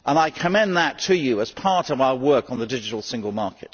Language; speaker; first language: English; native; English